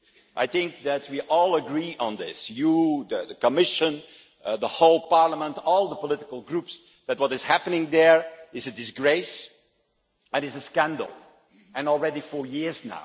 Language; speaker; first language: English; non-native, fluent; Dutch